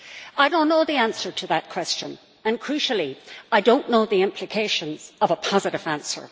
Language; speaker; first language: English; native; English